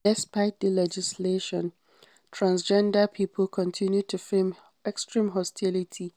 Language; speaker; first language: English; non-native, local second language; Hausa